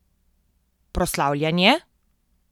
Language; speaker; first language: Slovenian; native; Slovenian